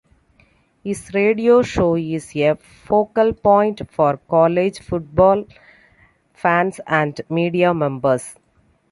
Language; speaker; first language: English; non-native, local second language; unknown